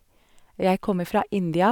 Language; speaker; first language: Norwegian; non-native, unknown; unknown